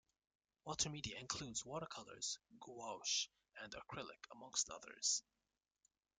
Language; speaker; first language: English; native; English